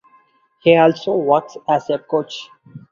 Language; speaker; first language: English; non-native, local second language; Tamil